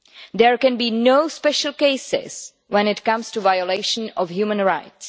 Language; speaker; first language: English; non-native, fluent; Czech